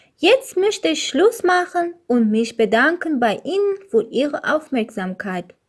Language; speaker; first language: German; non-native, learner; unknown